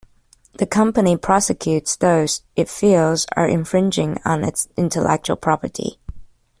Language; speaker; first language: English; non-native, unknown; Chinese